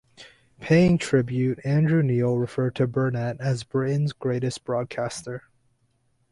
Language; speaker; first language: English; non-native, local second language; Cantonese